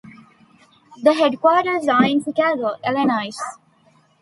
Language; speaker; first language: English; non-native, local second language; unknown